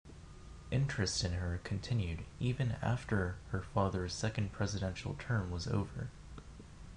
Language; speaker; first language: English; non-native, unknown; Japanese